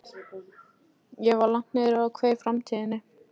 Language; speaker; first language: Icelandic; non-native, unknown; Polish